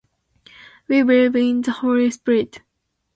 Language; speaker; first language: English; non-native, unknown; Japanese